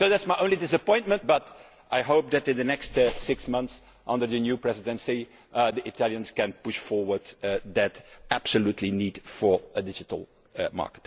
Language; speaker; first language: English; non-native, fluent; Dutch